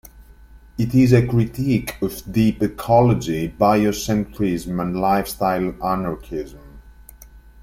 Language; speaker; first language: English; native; English